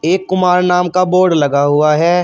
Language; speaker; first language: Hindi; native; Hindi